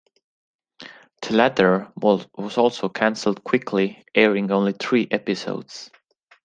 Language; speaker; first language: English; non-native, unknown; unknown